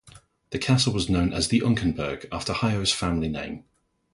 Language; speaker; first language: English; native; English